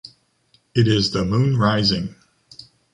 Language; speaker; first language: English; native; English